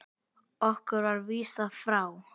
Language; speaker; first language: Icelandic; native; Icelandic